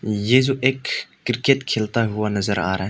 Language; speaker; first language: Hindi; non-native, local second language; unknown